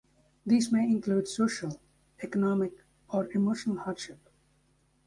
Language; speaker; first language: English; native; English